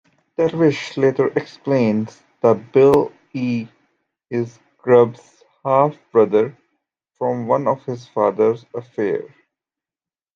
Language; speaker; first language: English; native; English